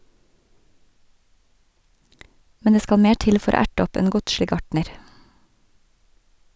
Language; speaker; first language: Norwegian; native; Norwegian